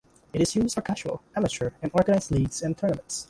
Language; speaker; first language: English; non-native, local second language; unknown